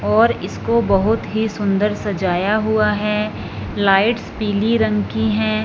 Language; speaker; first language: Hindi; non-native, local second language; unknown